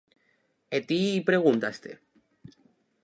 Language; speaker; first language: Galician; native; Galician